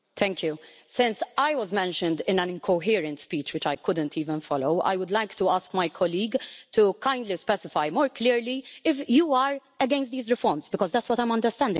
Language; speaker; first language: English; non-native, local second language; Maltese